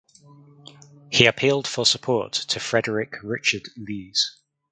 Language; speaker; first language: English; native; English